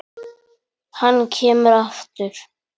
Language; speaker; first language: Icelandic; non-native, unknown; Polish